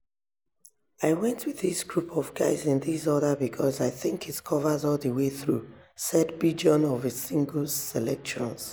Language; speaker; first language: English; non-native, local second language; Yoruba